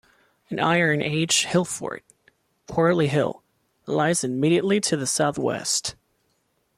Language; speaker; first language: English; non-native, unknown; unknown